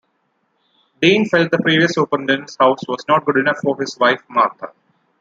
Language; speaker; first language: English; non-native, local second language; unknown